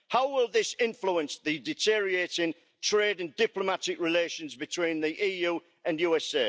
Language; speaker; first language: English; native; English